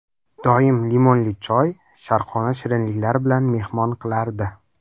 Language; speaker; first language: Uzbek; native; Uzbek